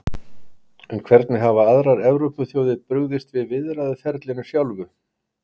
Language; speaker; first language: Icelandic; native; Icelandic